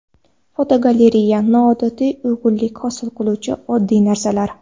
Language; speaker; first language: Uzbek; non-native, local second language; Kara-Kalpak